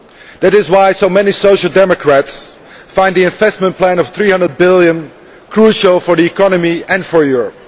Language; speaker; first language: English; non-native, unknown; Dutch